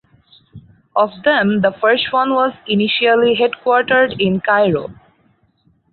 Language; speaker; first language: English; non-native, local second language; Bangla